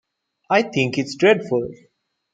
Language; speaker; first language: English; non-native, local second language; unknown